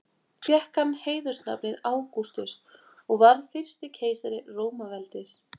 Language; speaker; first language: Icelandic; native; Icelandic